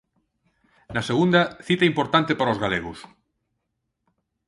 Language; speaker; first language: Galician; non-native, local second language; Spanish